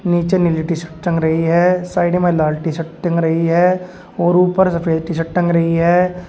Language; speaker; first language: Hindi; native; Hindi